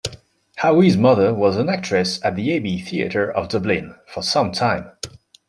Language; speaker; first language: English; non-native, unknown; French